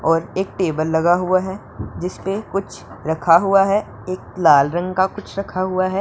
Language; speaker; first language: Hindi; non-native, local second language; Punjabi